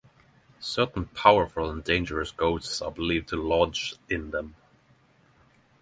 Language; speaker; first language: English; non-native, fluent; Norwegian